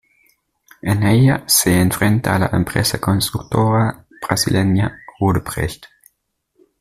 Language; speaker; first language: Spanish; native; Spanish